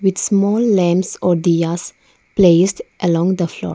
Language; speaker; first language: English; non-native, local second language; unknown